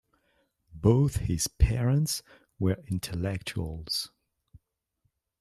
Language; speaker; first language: English; non-native, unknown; French